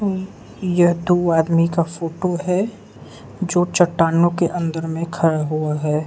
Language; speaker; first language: Hindi; non-native, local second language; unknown